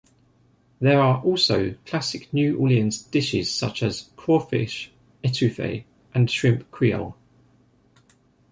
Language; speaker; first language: English; native; English